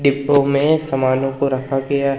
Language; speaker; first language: Hindi; native; Hindi